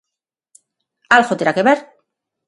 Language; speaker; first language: Galician; non-native, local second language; Spanish